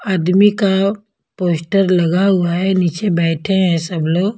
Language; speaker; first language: Hindi; non-native, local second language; Punjabi